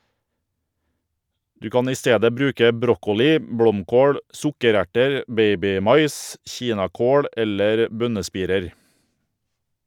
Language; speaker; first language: Norwegian; native; Norwegian